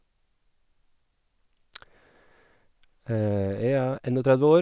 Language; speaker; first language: Norwegian; native; Norwegian